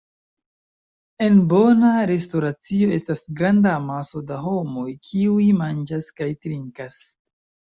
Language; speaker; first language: Esperanto; non-native, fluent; Chinese